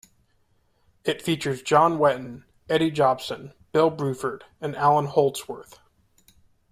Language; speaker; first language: English; native; English